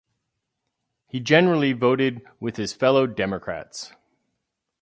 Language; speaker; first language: English; native; English